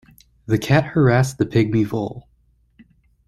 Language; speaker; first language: English; native; English